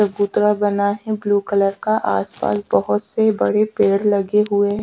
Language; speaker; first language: Hindi; native; Hindi